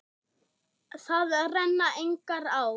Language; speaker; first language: Icelandic; non-native, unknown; German